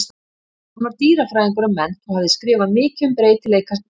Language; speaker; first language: Icelandic; native; Icelandic